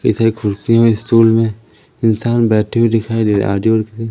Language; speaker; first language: Hindi; native; Hindi